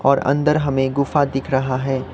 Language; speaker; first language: Hindi; non-native, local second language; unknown